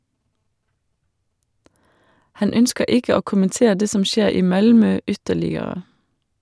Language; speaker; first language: Norwegian; non-native, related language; Danish